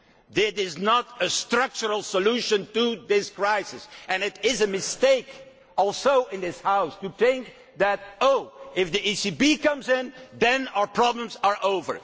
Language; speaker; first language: English; non-native, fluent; Dutch